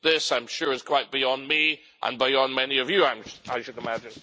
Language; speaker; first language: English; native; English